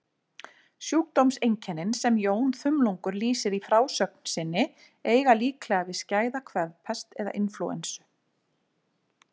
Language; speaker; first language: Icelandic; native; Icelandic